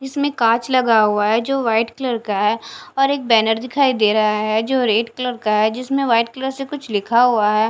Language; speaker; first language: Hindi; non-native, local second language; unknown